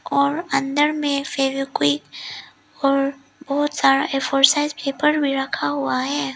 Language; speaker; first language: Hindi; early bilingual, other home language; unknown